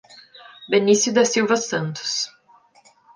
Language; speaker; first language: Portuguese; native; Portuguese